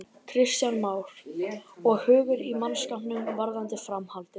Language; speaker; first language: Icelandic; native; Icelandic